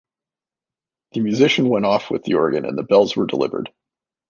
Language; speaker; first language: English; native; English